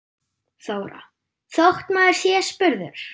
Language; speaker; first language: Icelandic; non-native, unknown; German